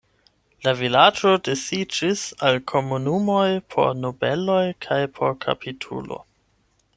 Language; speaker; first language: Esperanto; non-native, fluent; German